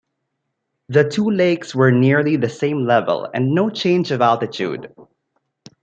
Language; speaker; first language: English; non-native, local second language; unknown